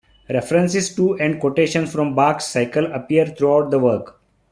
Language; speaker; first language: English; non-native, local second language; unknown